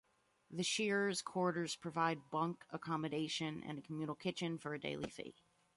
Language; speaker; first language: English; native; English